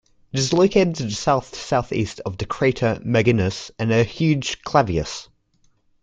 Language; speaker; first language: English; native; English